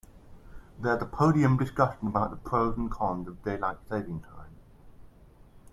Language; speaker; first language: English; native; English